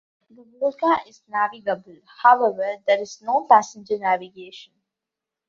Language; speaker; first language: English; non-native, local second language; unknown